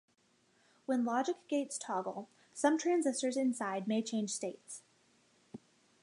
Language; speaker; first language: English; native; English